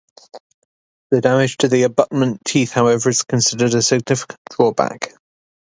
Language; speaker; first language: English; native; English